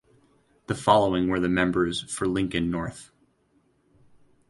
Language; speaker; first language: English; native; English